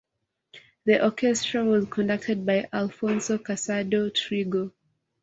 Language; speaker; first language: English; non-native, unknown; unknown